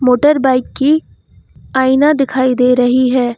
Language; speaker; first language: Hindi; native; Hindi